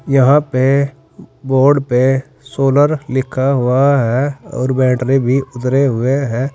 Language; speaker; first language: Hindi; native; Hindi